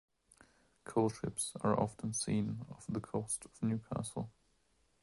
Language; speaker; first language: English; non-native, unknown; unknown